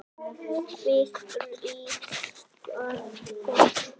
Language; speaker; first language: Icelandic; native; Icelandic